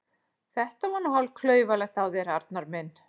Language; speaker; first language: Icelandic; native; Icelandic